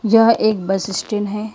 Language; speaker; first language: Hindi; non-native, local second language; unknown